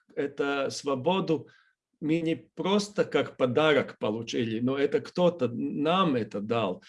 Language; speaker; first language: Russian; non-native, fluent; Latvian